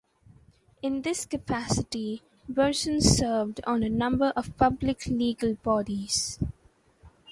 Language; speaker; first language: English; non-native, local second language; Malayalam